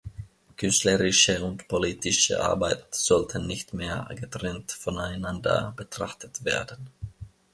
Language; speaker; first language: German; non-native, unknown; Finnish